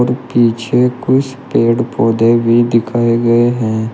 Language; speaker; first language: Hindi; native; Hindi